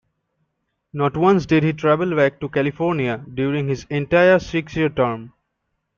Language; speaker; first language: English; non-native, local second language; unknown